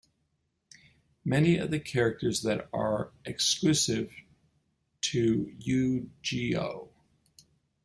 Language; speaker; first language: English; native; English